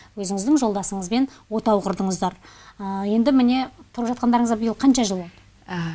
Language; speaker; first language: Kazakh; native; Kazakh